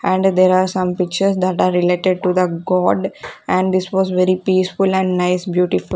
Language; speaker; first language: English; non-native, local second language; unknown